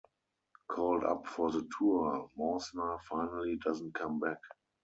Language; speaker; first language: English; non-native, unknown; German